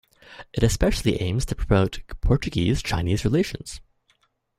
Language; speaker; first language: English; native; English